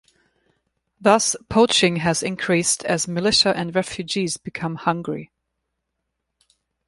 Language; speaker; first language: English; non-native, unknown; German